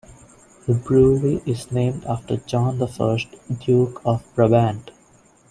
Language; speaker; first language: English; non-native, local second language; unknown